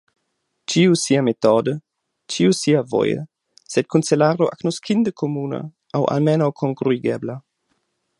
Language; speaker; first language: Esperanto; non-native, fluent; German